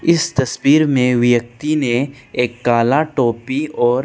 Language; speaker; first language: Hindi; non-native, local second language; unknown